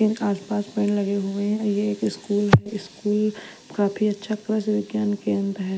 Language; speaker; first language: Hindi; non-native, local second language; Punjabi